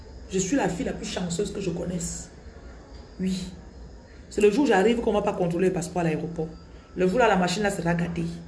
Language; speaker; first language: French; non-native, local second language; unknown